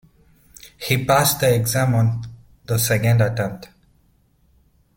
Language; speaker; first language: English; non-native, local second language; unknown